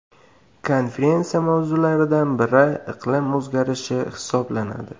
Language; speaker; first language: Uzbek; native; Uzbek